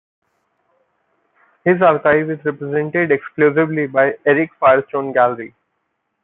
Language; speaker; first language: English; non-native, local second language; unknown